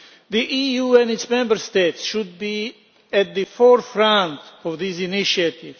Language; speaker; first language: English; non-native, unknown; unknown